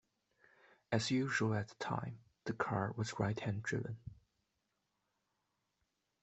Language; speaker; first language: English; non-native, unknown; Chinese